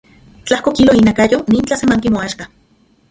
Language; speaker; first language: Central Puebla Nahuatl; non-native, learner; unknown